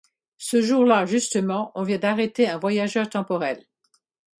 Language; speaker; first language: French; non-native, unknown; English